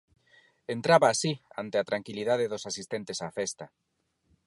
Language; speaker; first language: Galician; non-native, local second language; Spanish